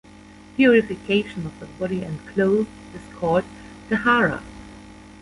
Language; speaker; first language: English; non-native, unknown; German